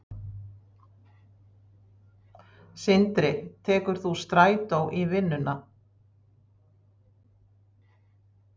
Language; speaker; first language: Icelandic; native; Icelandic